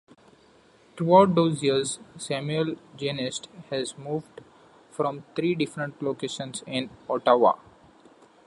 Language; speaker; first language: English; non-native, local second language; Marathi